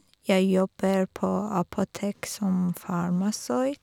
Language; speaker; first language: Norwegian; non-native, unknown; Persian